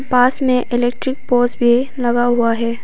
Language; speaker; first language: Hindi; non-native, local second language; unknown